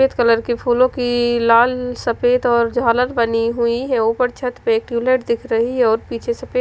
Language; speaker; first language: Hindi; non-native, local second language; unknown